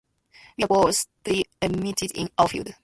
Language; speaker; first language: English; non-native, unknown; Japanese